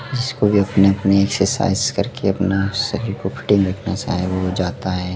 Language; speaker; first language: Hindi; native; Hindi